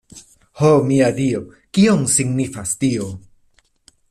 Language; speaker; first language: Esperanto; non-native, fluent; Spanish